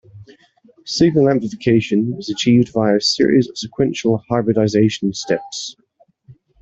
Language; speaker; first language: English; native; English